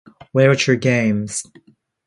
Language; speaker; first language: English; non-native, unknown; Japanese